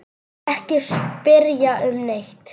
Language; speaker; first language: Icelandic; non-native, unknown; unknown